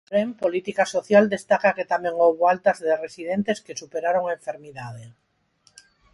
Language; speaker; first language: Galician; non-native, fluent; Spanish